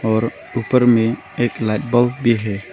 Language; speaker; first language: Hindi; non-native, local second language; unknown